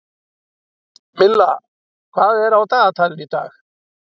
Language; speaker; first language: Icelandic; native; Icelandic